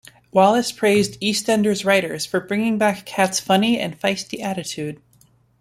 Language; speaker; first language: English; native; English